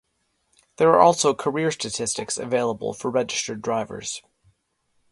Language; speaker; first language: English; native; English